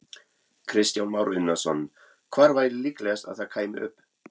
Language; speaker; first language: Icelandic; non-native, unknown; German